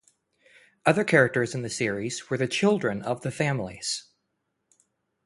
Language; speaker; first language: English; native; English